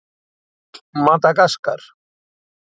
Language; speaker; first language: Icelandic; native; Icelandic